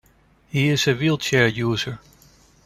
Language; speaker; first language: English; non-native, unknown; Dutch